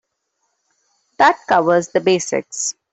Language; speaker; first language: English; non-native, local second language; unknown